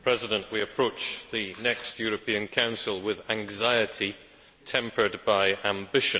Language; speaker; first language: English; native; English